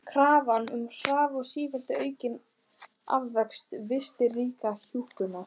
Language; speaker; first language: Icelandic; native; Icelandic